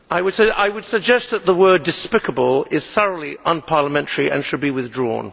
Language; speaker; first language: English; native; English